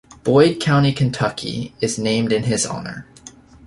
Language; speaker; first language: English; native; English